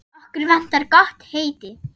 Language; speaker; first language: Icelandic; non-native, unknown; German